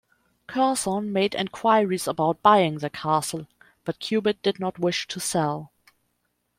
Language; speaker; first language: English; non-native, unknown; German